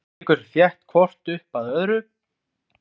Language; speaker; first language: Icelandic; native; Icelandic